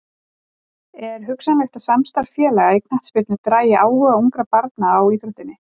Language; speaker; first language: Icelandic; native; Icelandic